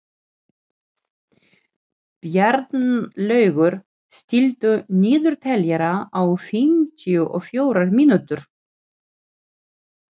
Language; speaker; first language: Icelandic; non-native, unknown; Ukrainian